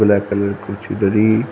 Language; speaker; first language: Hindi; native; Hindi